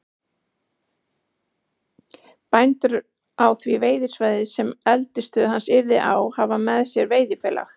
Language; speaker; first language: Icelandic; native; Icelandic